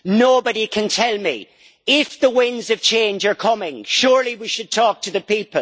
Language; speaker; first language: English; native; English